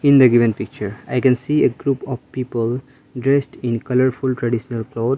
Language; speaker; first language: English; non-native, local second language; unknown